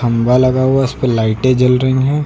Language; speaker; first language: Hindi; native; Hindi